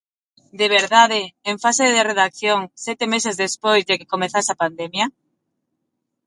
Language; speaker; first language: Galician; non-native, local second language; Spanish